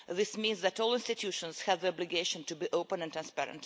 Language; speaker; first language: English; non-native, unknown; Russian